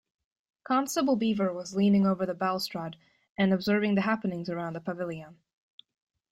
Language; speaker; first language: English; native; English